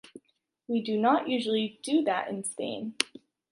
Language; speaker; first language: English; native; English